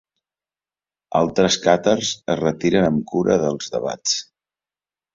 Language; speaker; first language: Catalan; native; Catalan